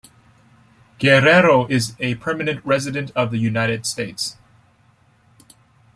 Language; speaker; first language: English; native; English